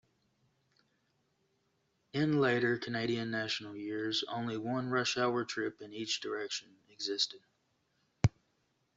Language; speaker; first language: English; native; English